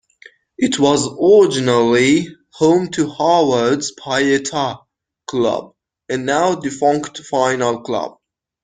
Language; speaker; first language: English; non-native, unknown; Persian